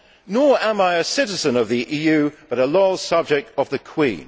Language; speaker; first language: English; native; English